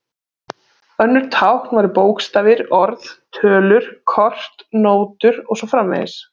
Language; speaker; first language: Icelandic; native; Icelandic